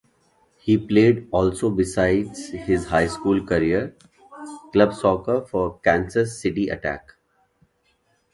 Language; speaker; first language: English; non-native, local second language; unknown